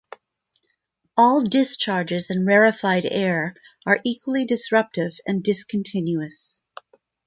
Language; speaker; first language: English; non-native, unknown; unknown